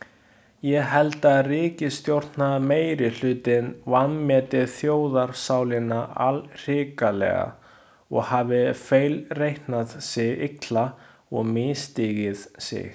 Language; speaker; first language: Icelandic; non-native, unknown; Chinese